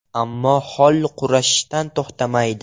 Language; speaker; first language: Uzbek; non-native, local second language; Russian